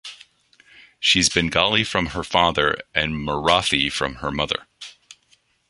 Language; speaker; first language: English; non-native, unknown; French